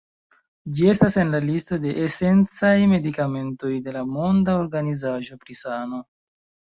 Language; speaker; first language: Esperanto; non-native, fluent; Chinese